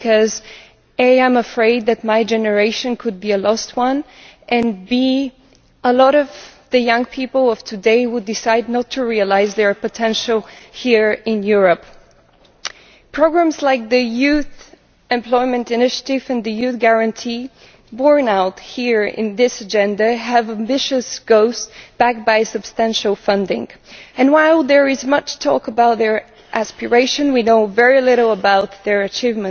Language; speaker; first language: English; non-native, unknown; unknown